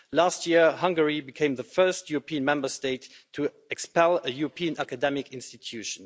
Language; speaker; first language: English; non-native, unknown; Luxembourgish